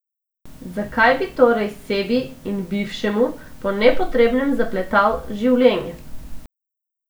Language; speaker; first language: Slovenian; non-native, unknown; Macedonian